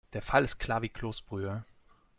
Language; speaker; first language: German; native; German